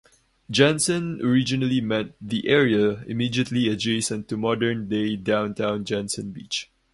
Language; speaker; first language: English; non-native, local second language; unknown